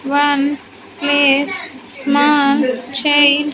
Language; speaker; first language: English; non-native, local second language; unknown